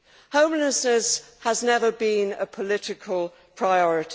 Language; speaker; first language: English; native; English